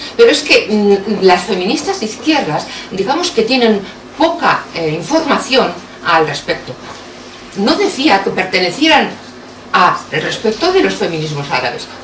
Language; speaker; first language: Spanish; native; Spanish